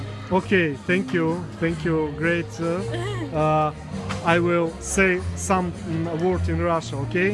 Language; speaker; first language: English; non-native, learner; Russian